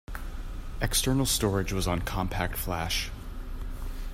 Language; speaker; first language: English; native; English